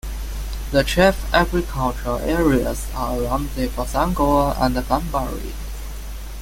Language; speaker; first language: English; non-native, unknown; Chinese